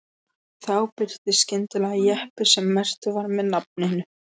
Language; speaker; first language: Icelandic; non-native, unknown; Polish